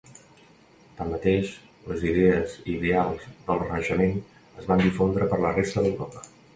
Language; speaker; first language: Catalan; native; Catalan